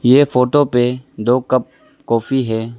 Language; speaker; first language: Hindi; early bilingual, other home language; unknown